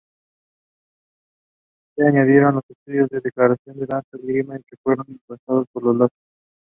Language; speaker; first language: English; non-native, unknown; Spanish